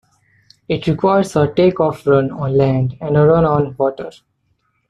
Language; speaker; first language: English; non-native, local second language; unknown